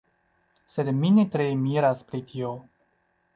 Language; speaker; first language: Esperanto; non-native, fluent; Chinese